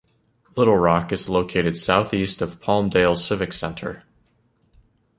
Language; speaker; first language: English; native; English